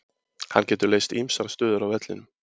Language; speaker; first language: Icelandic; native; Icelandic